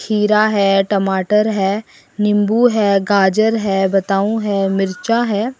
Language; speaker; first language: Hindi; non-native, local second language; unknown